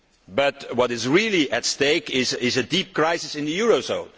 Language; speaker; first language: English; non-native, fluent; Dutch